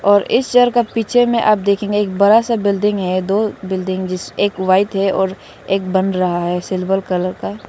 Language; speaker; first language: Hindi; non-native, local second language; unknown